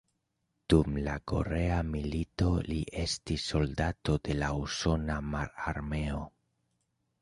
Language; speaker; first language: Esperanto; non-native, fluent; Spanish